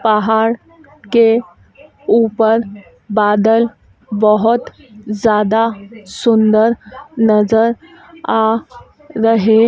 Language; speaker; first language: Hindi; native; Hindi